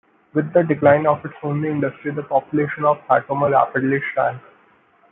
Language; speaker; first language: English; non-native, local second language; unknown